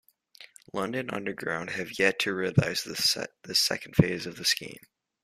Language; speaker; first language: English; native; English